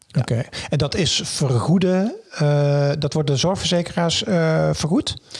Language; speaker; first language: Dutch; native; Dutch